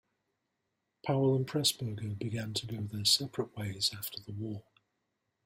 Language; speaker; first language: English; non-native, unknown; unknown